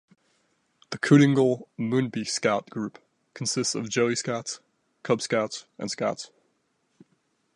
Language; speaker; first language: English; native; English